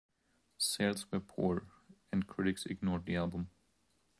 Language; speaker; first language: English; non-native, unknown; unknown